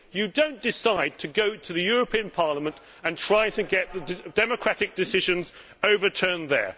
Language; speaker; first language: English; native; English